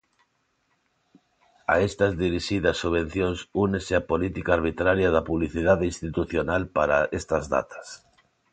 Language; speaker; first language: Galician; non-native, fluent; Spanish